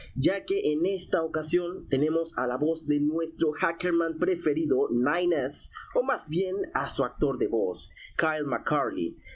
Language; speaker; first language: Spanish; native; Spanish